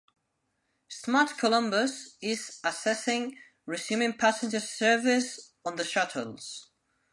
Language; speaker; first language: English; non-native, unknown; Spanish